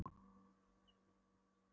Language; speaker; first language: Icelandic; non-native, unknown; Polish